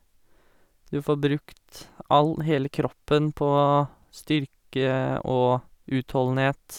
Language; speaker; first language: Norwegian; native; Norwegian